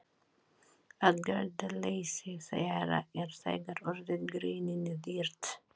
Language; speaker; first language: Icelandic; non-native, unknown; Filipino